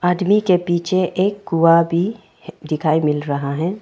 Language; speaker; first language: Hindi; non-native, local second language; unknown